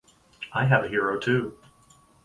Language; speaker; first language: English; native; English